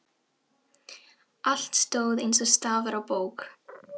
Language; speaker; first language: Icelandic; non-native, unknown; Filipino